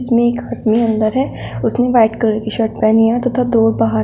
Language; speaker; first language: Hindi; native; Hindi